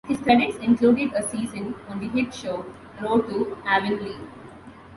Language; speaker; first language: English; non-native, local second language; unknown